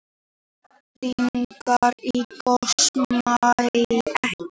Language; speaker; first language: Icelandic; native; Icelandic